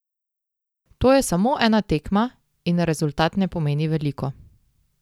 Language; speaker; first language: Slovenian; native; Slovenian